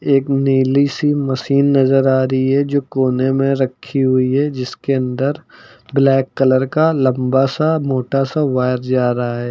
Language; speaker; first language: Hindi; native; Hindi